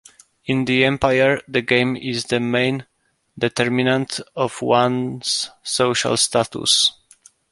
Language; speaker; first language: English; non-native, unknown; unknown